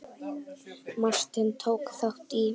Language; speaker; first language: Icelandic; native; Icelandic